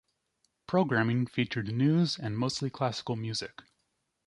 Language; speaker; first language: English; native; English